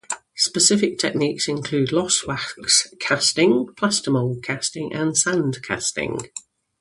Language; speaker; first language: English; native; English